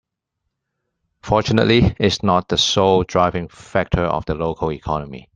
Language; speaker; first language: English; non-native, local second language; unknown